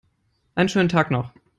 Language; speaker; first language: English; non-native, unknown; German